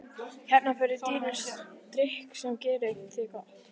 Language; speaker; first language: Icelandic; native; Icelandic